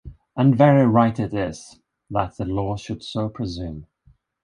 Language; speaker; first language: English; non-native, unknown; Swedish